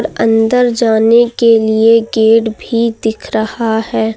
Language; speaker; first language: Hindi; native; Hindi